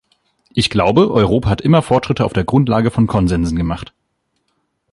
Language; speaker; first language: German; native; German